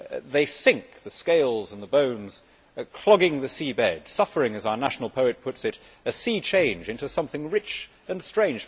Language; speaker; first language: English; native; English